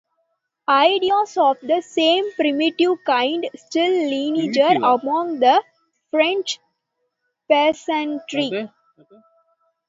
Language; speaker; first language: English; non-native, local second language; Tamil